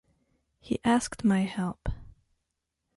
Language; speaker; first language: English; non-native, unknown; French